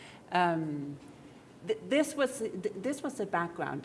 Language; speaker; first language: English; non-native, fluent; Danish